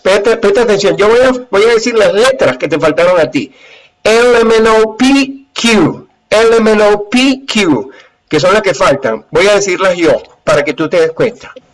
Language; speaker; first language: Spanish; native; Spanish